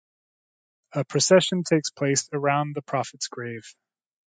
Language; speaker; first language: English; native; English